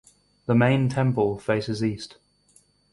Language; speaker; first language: English; native; English